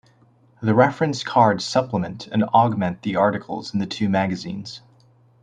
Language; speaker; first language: English; native; English